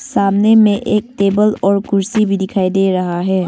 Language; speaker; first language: Hindi; early bilingual, other home language; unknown